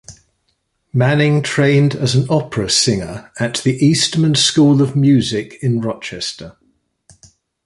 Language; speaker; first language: English; native; English